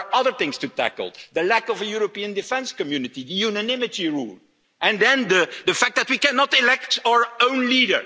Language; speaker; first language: English; non-native, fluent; Dutch